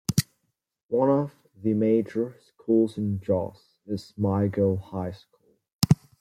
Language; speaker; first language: English; non-native, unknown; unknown